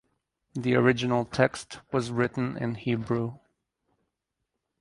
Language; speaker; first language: English; native; English